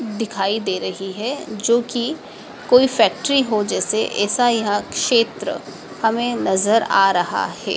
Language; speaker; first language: Hindi; native; Hindi